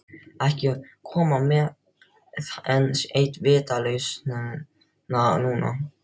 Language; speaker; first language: Icelandic; non-native, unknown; Filipino